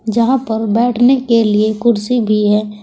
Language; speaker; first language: Hindi; native; Hindi